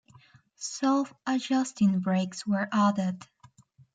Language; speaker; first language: English; native; English